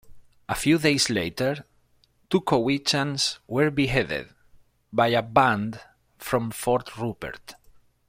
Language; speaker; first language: English; non-native, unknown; Spanish